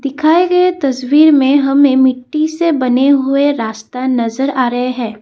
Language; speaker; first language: Hindi; non-native, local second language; Assamese